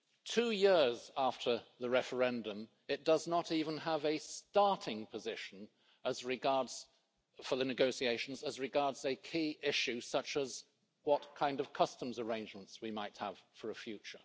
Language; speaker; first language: English; native; English